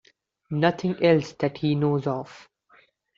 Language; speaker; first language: English; non-native, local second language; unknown